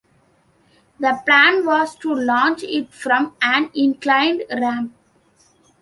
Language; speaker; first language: English; non-native, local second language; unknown